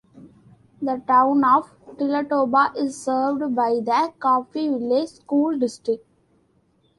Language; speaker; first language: English; non-native, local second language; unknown